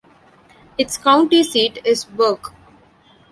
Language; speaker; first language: English; non-native, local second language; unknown